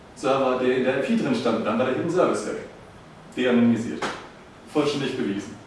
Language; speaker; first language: German; native; German